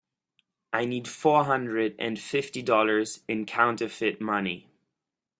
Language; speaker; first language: English; native; English